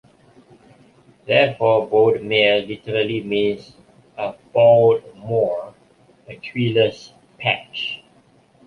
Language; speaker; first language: English; non-native, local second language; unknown